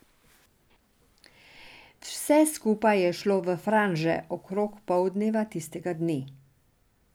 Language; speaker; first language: Slovenian; non-native, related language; Serbian